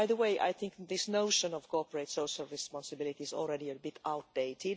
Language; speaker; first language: English; non-native, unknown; Finnish